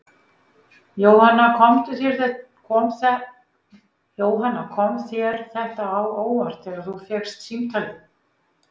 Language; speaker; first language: Icelandic; native; Icelandic